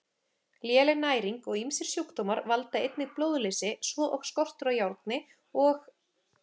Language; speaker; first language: Icelandic; native; Icelandic